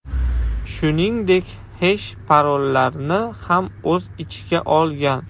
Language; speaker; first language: Uzbek; non-native, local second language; Russian